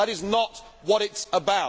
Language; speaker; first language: English; native; English